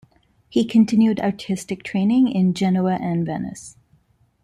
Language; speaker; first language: English; non-native, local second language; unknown